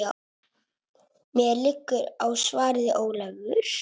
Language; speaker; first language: Icelandic; non-native, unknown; Italian